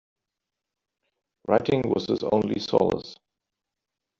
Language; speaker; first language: English; non-native, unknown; German